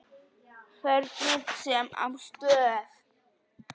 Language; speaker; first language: Icelandic; non-native, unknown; Polish